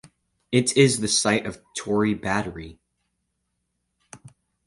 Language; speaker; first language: English; native; English